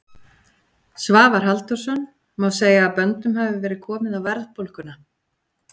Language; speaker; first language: Icelandic; native; Icelandic